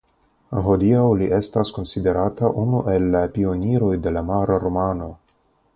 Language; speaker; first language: Esperanto; non-native, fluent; Russian